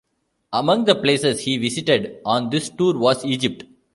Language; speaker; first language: English; non-native, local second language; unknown